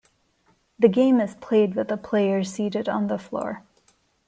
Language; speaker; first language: English; non-native, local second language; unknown